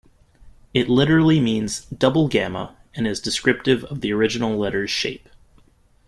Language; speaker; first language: English; native; English